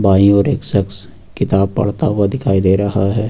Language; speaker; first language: Hindi; native; Hindi